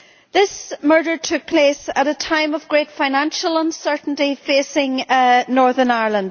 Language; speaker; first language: English; native; English